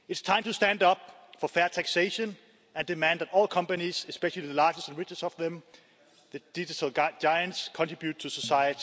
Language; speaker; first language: English; non-native, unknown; Danish